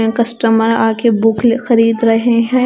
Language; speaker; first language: Hindi; non-native, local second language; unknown